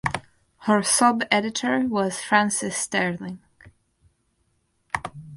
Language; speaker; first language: English; non-native, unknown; Russian